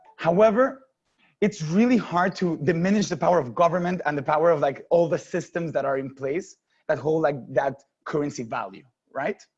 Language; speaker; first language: English; non-native, fluent; Spanish